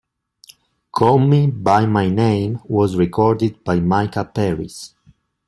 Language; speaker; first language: English; non-native, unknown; Italian